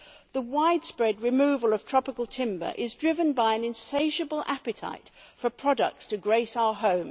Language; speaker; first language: English; native; English